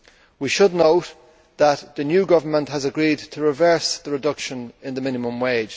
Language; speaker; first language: English; native; English